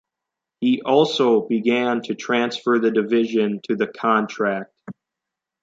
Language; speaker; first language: English; native; English